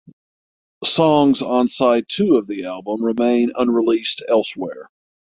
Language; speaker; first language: English; native; English